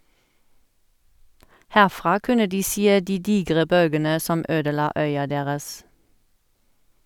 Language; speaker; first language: Norwegian; non-native, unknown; German